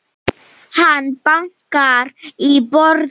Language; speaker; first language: Icelandic; non-native, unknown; Slovenian